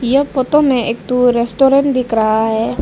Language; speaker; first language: Hindi; early bilingual, other home language; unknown